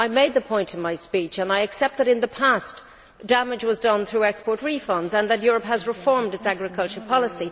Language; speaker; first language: English; native; English